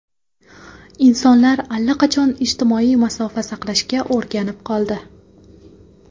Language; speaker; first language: Uzbek; non-native, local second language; Kara-Kalpak